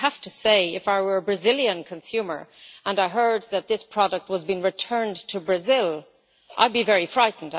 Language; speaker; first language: English; native; English